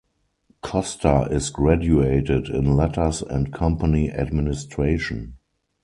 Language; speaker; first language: English; non-native, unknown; German